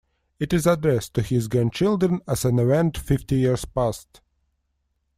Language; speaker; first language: English; non-native, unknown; Russian